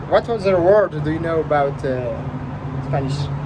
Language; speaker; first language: English; non-native, learner; Spanish